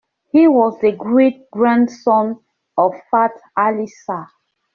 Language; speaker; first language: English; non-native, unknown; French